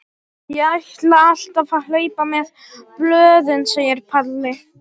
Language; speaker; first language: Icelandic; non-native, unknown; Polish